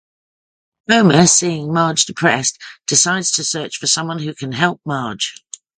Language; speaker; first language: English; native; English